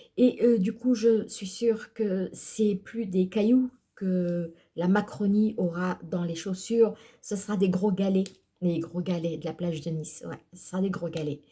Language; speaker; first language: French; early bilingual, other home language; Portuguese